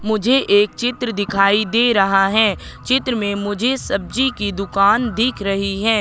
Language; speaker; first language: Hindi; native; Hindi